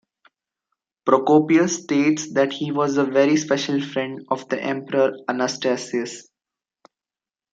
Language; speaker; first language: English; non-native, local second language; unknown